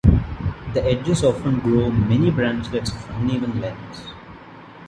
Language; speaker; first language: English; non-native, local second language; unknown